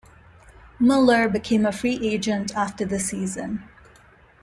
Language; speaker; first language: English; non-native, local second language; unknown